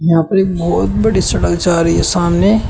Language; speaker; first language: Hindi; native; Hindi